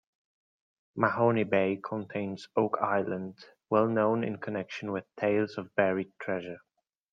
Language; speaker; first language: English; native; English